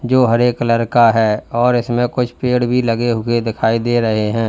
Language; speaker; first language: Hindi; native; Hindi